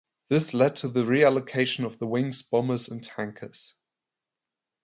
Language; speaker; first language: English; non-native, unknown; German